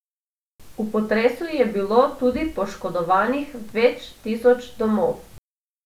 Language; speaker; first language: Slovenian; non-native, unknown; Macedonian